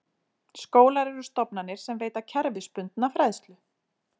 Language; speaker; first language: Icelandic; native; Icelandic